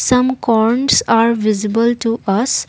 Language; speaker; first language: English; non-native, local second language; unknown